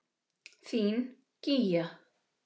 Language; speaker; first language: Icelandic; native; Icelandic